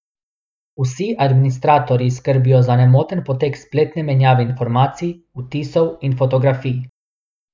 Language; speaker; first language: Slovenian; non-native, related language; Bosnian